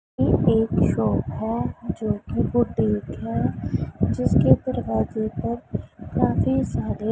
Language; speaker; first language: Hindi; non-native, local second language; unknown